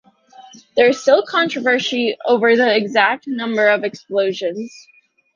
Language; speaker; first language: English; native; English